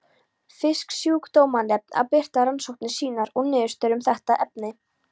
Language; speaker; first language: Icelandic; non-native, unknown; Polish